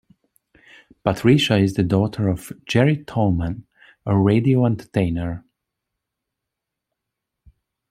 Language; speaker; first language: English; non-native, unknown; Hungarian